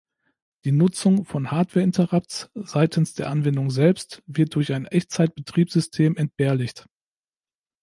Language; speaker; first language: German; native; German